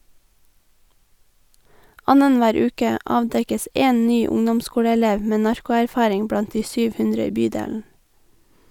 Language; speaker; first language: Norwegian; native; Norwegian